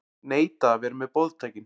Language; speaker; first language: Icelandic; native; Icelandic